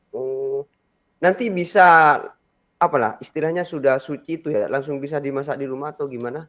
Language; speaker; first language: Indonesian; non-native, local second language; Madurese